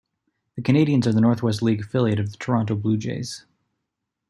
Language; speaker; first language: English; native; English